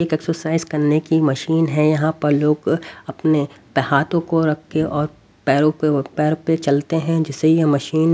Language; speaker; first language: Hindi; native; Hindi